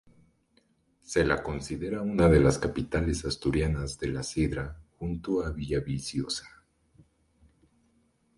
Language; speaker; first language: Spanish; native; Spanish